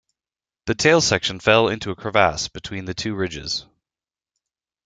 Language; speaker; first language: English; native; English